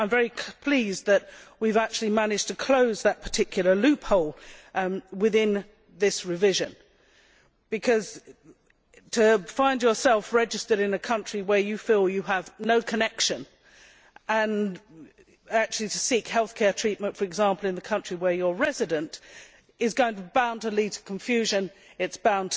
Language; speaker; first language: English; native; English